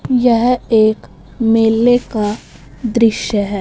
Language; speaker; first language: Hindi; non-native, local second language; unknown